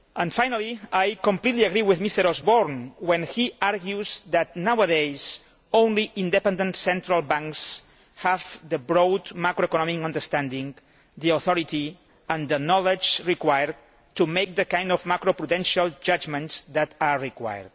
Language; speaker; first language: English; non-native, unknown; Catalan